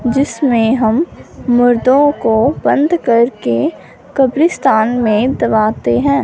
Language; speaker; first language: Hindi; non-native, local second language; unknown